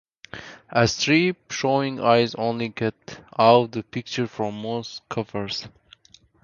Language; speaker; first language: English; non-native, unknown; Kurdish